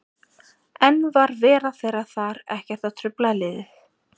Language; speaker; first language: Icelandic; native; Icelandic